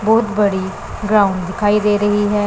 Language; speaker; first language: Hindi; non-native, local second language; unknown